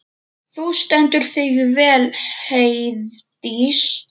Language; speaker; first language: Icelandic; non-native, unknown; Polish